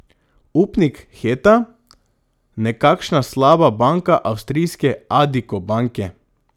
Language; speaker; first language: Slovenian; non-native, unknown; Macedonian